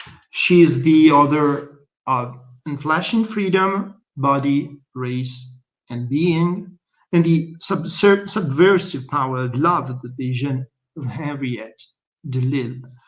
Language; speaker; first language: English; non-native, fluent; Italian